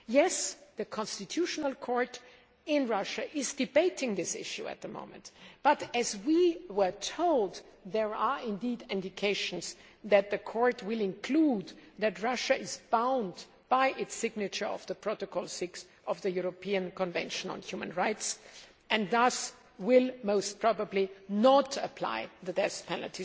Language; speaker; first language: English; non-native, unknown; German